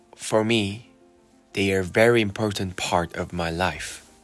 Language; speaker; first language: English; non-native, learner; Korean